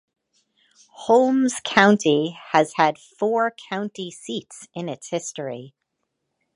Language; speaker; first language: English; native; English